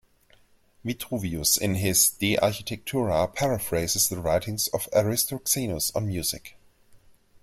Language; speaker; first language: English; non-native, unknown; German